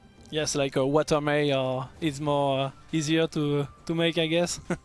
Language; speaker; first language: English; non-native, fluent; French